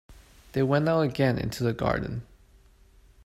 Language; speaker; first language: English; non-native, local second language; Cantonese